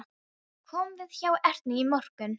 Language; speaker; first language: Icelandic; non-native, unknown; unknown